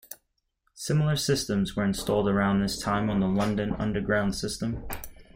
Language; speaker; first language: English; native; English